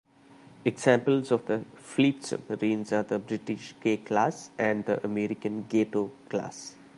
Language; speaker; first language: English; non-native, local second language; Malayalam